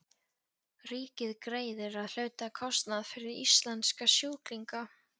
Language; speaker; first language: Icelandic; non-native, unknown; Polish